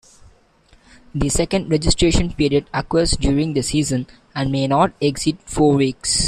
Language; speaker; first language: English; non-native, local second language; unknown